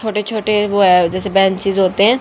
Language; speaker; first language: Hindi; native; Hindi